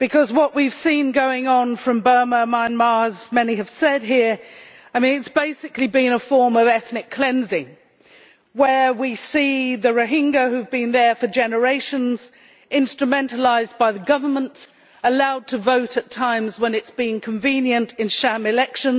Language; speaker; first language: English; native; English